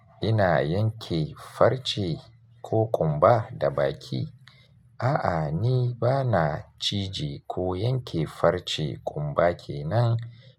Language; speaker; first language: Hausa; native; Hausa